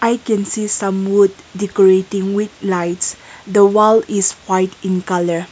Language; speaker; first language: English; non-native, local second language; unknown